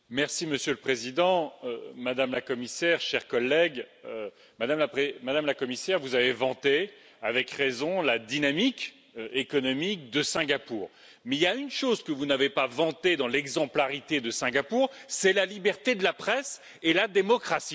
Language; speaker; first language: French; native; French